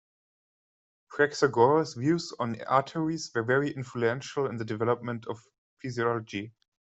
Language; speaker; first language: English; non-native, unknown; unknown